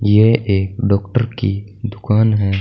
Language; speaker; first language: Hindi; native; Hindi